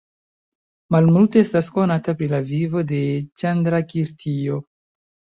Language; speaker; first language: Esperanto; non-native, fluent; Chinese